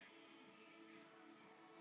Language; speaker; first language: Icelandic; non-native, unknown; Polish